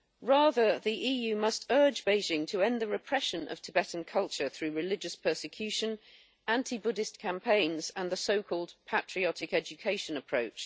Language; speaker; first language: English; native; English